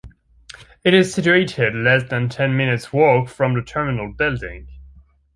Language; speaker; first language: English; non-native, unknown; French